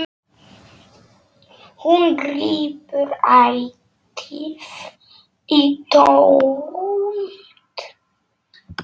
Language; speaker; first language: Icelandic; non-native, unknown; Polish